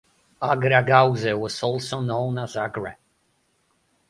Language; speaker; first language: English; non-native, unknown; Polish